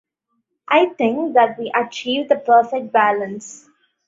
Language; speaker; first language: English; non-native, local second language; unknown